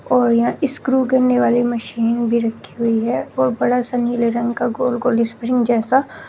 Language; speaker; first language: Hindi; native; Hindi